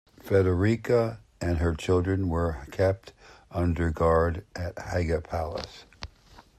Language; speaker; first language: English; native; English